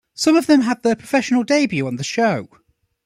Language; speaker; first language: English; native; English